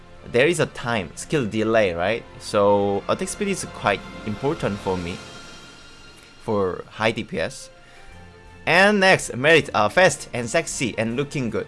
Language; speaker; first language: English; non-native, learner; Korean